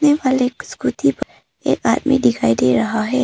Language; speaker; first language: Hindi; early bilingual, other home language; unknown